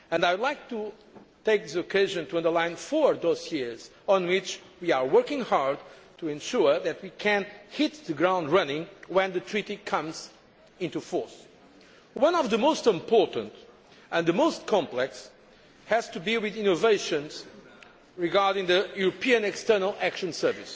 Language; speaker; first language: English; non-native, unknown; Portuguese